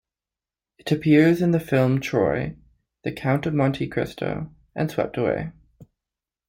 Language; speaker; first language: English; native; English